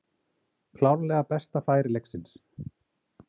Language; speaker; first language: Icelandic; native; Icelandic